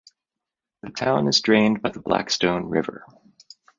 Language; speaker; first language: English; native; English